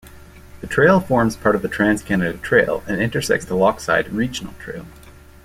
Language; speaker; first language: English; native; English